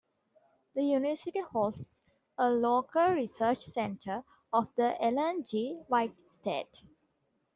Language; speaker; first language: English; non-native, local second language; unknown